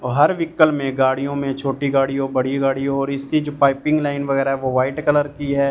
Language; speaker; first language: Hindi; non-native, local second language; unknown